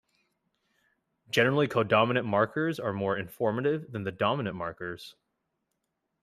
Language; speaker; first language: English; native; English